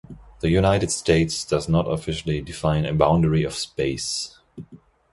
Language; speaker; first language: English; non-native, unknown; German